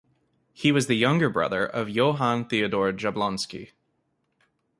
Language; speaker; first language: English; native; English